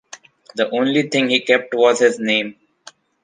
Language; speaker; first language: English; non-native, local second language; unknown